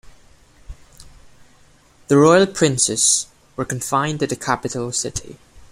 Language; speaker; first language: English; non-native, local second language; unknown